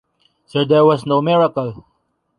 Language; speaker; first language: English; non-native, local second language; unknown